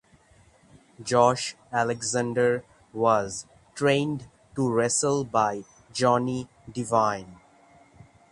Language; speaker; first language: English; non-native, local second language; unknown